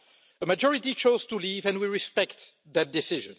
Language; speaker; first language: English; non-native, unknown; French